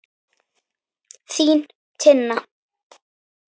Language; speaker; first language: Icelandic; native; Icelandic